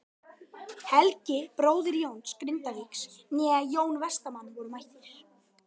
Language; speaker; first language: Icelandic; native; Icelandic